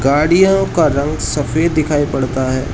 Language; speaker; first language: Hindi; native; Hindi